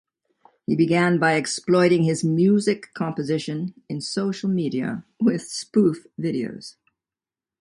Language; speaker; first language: English; native; English